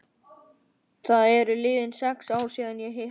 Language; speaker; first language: Icelandic; native; Icelandic